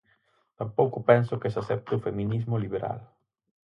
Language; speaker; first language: Galician; native; Galician